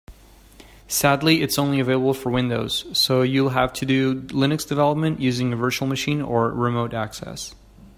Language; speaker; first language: English; native; English